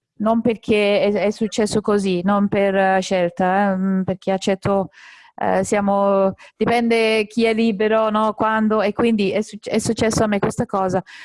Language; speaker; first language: Italian; non-native, fluent; English